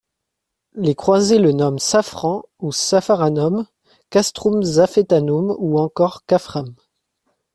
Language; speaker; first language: French; native; French